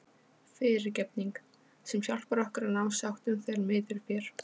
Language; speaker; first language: Icelandic; non-native, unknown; Polish